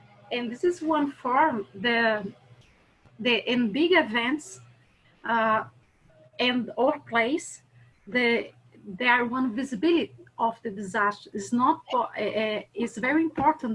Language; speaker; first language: English; non-native, learner; Portuguese